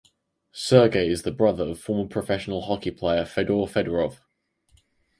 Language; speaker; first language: English; native; English